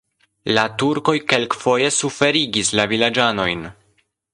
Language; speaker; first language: Esperanto; non-native, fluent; Polish